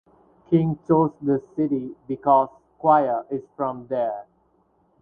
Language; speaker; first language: English; non-native, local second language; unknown